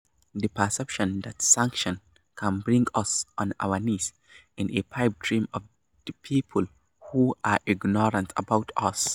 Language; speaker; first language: English; non-native, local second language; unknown